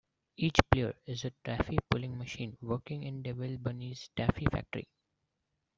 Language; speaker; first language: English; non-native, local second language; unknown